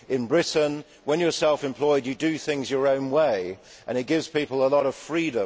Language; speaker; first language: English; native; English